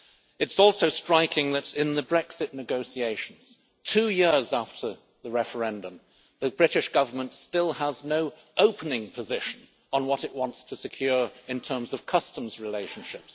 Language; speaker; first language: English; native; English